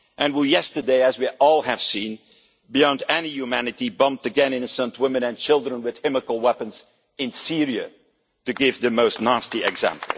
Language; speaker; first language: English; non-native, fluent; Dutch